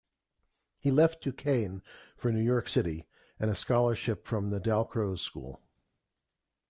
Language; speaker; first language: English; native; English